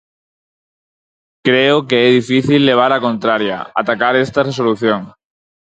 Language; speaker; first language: Galician; non-native, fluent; Spanish